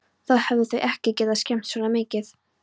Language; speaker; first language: Icelandic; non-native, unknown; Polish